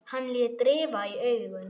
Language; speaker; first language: Icelandic; non-native, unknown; German